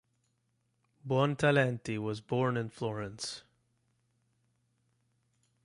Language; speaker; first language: English; native; English